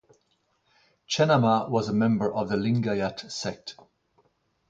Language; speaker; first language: English; native; English